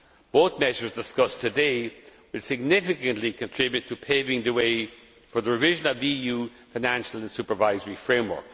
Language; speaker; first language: English; non-native, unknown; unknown